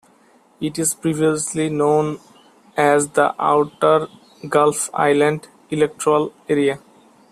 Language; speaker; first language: English; non-native, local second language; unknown